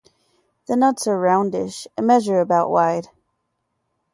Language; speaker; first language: English; native; English